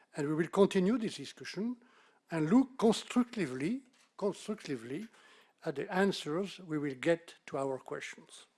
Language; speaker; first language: English; non-native, fluent; French